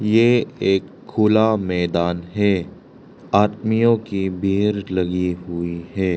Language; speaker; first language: Hindi; non-native, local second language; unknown